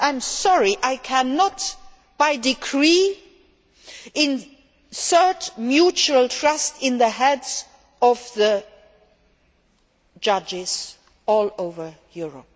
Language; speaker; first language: English; non-native, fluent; Luxembourgish